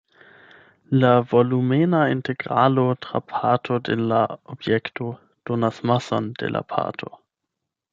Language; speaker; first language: Esperanto; non-native, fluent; German